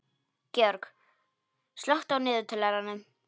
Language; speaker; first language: Icelandic; non-native, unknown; Polish